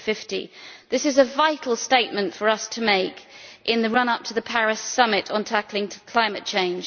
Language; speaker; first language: English; native; English